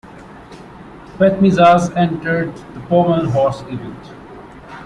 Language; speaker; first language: English; non-native, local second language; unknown